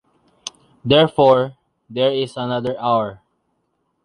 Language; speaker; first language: English; non-native, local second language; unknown